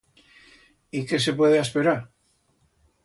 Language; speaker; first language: Aragonese; native; Aragonese